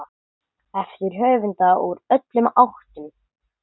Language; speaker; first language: Icelandic; non-native, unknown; English